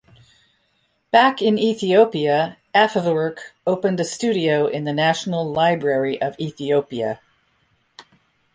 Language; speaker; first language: English; native; English